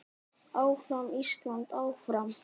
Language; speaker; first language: Icelandic; native; Icelandic